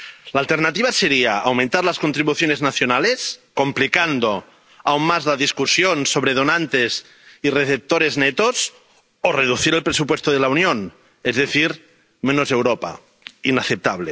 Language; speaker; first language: Spanish; non-native, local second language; Catalan